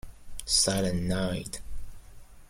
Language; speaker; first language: English; native; English